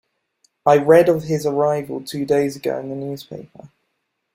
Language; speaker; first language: English; native; English